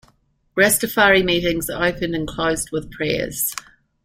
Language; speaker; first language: English; native; English